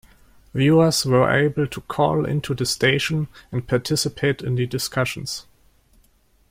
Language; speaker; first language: English; non-native, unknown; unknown